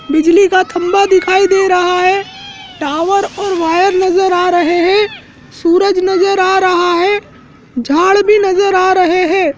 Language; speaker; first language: Hindi; native; Hindi